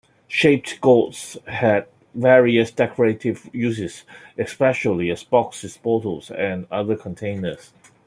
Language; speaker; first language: English; non-native, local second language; Cantonese